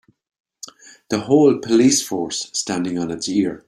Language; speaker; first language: English; native; English